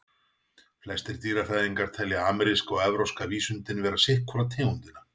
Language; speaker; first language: Icelandic; native; Icelandic